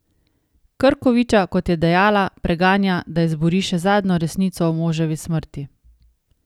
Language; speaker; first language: Slovenian; native; Slovenian